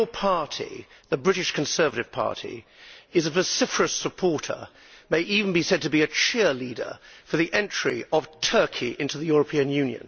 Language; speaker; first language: English; native; English